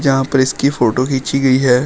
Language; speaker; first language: Hindi; native; Hindi